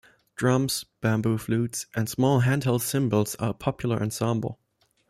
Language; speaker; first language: English; non-native, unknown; German